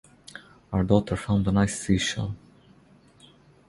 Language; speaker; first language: English; non-native, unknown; Croatian